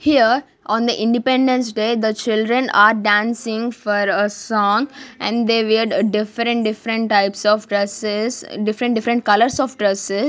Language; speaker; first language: English; non-native, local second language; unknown